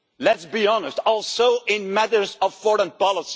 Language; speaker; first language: English; non-native, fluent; Dutch